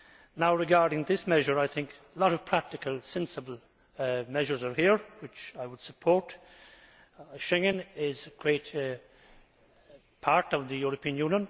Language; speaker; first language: English; native; English